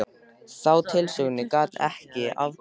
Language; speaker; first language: Icelandic; native; Icelandic